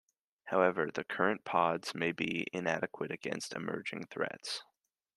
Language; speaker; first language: English; native; English